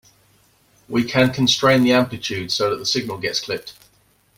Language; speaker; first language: English; native; English